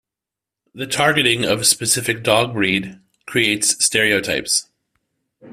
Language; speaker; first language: English; native; English